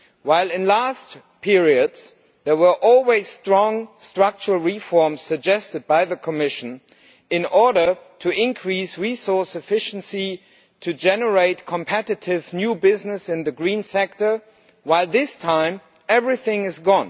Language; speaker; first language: English; non-native, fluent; German